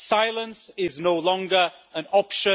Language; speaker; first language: English; native; English